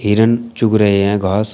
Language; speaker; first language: Hindi; native; Hindi